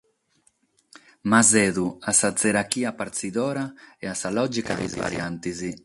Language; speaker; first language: Sardinian; non-native, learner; Catalan